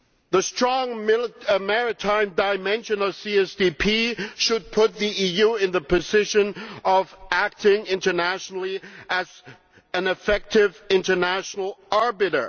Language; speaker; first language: English; non-native, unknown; German